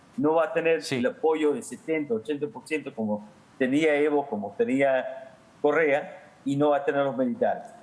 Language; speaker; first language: Spanish; non-native, fluent; English